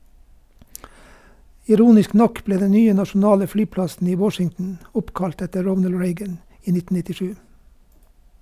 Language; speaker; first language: Norwegian; native; Norwegian